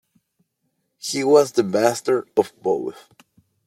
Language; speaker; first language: English; native; English